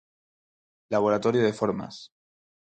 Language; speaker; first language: Galician; non-native, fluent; Spanish